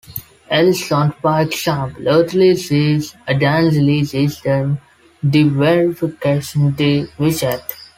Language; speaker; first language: French; non-native, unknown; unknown